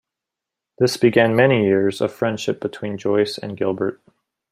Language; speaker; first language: English; native; English